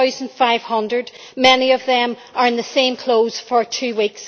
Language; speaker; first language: English; native; English